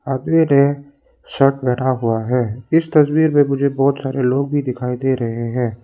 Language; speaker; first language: Hindi; non-native, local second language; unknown